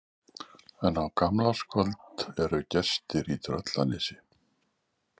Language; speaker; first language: Icelandic; native; Icelandic